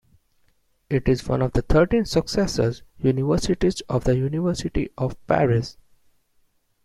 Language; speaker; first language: English; non-native, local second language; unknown